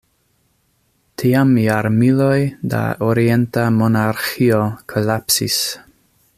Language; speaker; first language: Esperanto; non-native, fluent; English